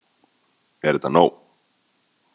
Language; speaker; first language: Icelandic; native; Icelandic